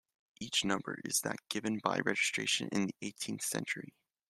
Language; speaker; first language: English; native; English